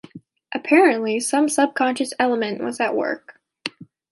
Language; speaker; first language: English; native; English